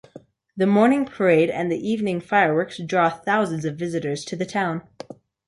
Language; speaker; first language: English; native; English